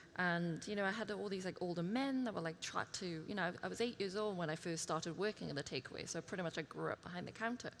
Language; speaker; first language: English; early bilingual, other home language; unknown